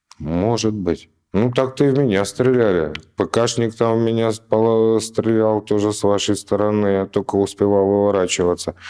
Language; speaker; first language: Russian; native; Russian